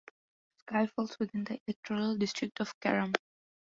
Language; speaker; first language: English; non-native, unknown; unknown